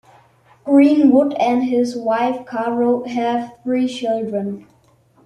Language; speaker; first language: English; non-native, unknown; German